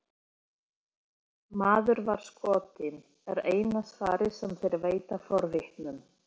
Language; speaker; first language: Icelandic; non-native, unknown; Polish